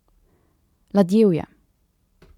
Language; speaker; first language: Slovenian; native; Slovenian